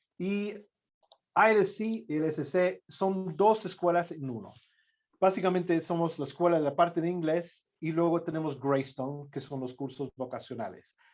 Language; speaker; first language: Spanish; non-native, fluent; English